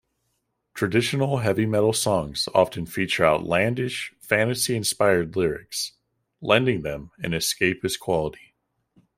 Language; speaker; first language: English; native; English